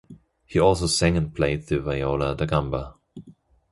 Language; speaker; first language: English; non-native, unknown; German